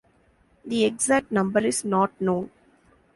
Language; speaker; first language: English; non-native, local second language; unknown